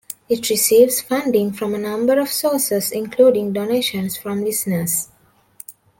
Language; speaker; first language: English; non-native, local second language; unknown